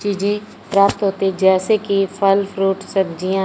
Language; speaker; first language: Hindi; non-native, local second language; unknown